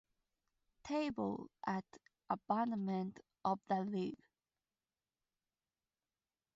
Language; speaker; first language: English; non-native, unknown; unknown